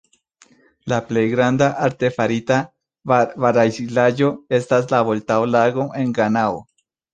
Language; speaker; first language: Esperanto; non-native, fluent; Spanish